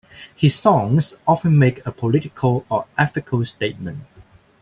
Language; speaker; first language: English; non-native, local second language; Cantonese